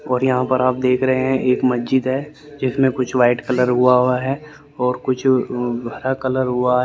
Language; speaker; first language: Hindi; native; Hindi